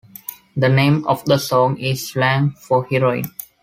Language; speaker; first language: English; non-native, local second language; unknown